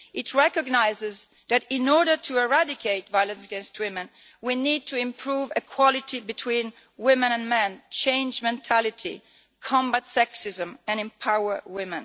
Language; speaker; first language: English; non-native, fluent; Italian